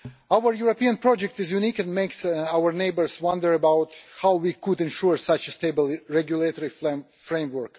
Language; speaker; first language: English; non-native, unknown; Russian